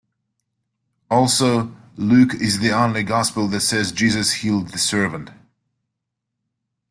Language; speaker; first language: English; native; English